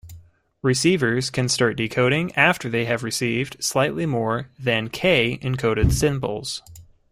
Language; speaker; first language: English; native; English